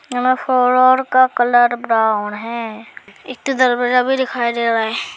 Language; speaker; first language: Hindi; non-native, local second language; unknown